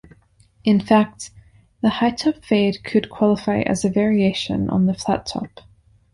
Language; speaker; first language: English; non-native, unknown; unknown